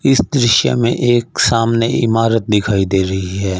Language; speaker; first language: Hindi; non-native, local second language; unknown